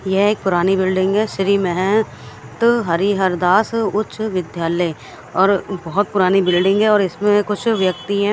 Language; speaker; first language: Hindi; native; Hindi